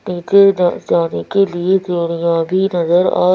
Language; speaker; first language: Hindi; native; Hindi